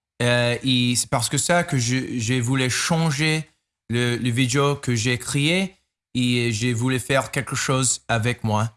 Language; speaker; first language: French; non-native, learner; English